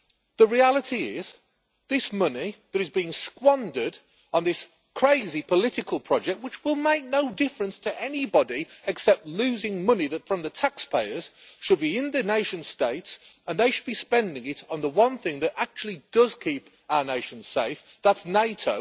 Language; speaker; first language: English; native; English